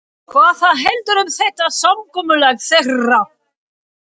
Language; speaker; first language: Icelandic; non-native, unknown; French